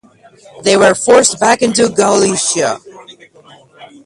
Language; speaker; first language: English; non-native, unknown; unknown